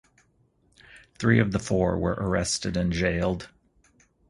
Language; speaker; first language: English; native; English